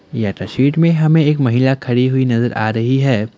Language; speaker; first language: Hindi; non-native, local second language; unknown